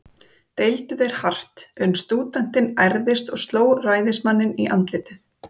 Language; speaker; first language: Icelandic; native; Icelandic